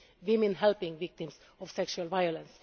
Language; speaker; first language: English; non-native, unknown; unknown